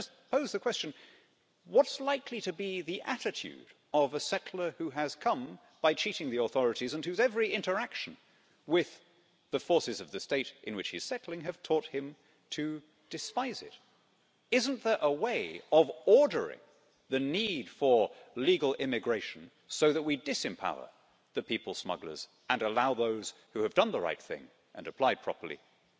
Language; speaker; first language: English; native; English